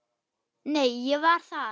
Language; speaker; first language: Icelandic; non-native, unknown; German